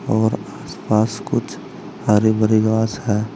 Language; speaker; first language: Hindi; native; Hindi